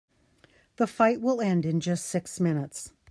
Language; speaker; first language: English; native; English